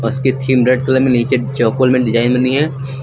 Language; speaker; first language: Hindi; native; Hindi